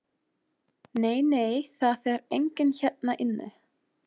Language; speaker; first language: Icelandic; non-native, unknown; German